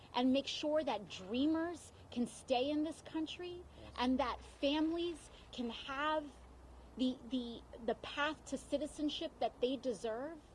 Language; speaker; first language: English; early bilingual, other home language; Spanish